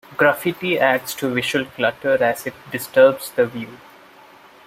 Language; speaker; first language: English; non-native, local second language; Malayalam